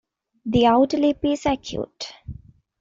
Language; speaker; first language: English; non-native, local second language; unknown